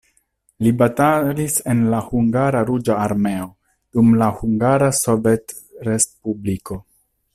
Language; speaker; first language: Esperanto; non-native, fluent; Italian